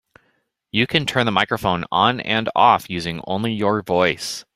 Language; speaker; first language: English; native; English